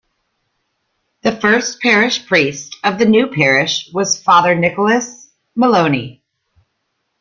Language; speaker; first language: English; native; English